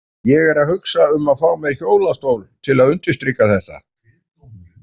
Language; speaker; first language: Icelandic; native; Icelandic